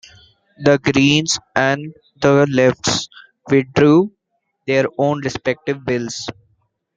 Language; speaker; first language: English; non-native, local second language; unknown